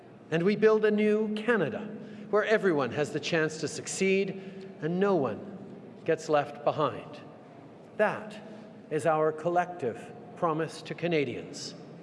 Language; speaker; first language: English; early bilingual, other home language; French